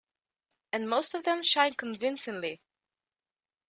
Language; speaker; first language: English; native; English